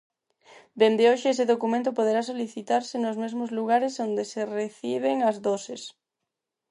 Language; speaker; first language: Galician; non-native, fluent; Spanish